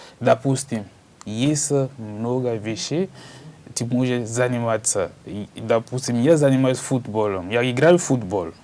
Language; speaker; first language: Russian; non-native, learner; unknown